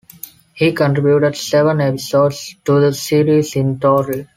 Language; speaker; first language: English; non-native, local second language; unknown